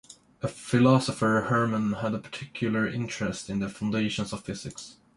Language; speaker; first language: English; non-native, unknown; Swedish